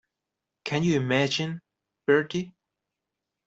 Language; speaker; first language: English; non-native, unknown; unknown